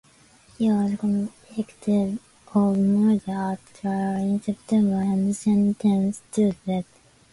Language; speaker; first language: English; non-native, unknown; Japanese